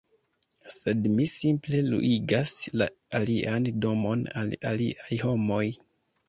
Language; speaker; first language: Esperanto; non-native, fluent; Kinyarwanda